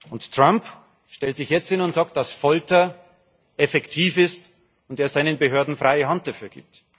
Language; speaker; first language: German; native; German